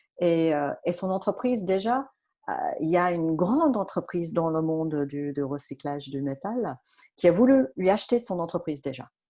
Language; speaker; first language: French; non-native, fluent; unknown